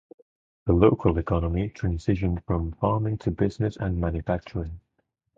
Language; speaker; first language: English; non-native, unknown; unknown